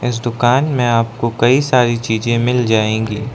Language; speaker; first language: Hindi; non-native, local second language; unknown